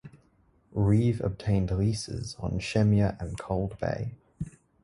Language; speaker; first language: English; native; English